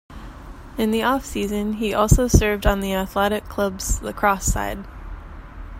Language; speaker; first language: English; native; English